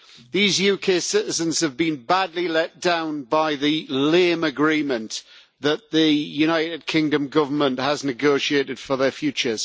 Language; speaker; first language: English; native; English